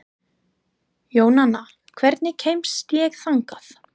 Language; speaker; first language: Icelandic; non-native, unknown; English